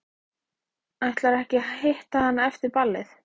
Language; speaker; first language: Icelandic; native; Icelandic